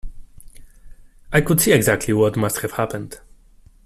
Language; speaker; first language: English; non-native, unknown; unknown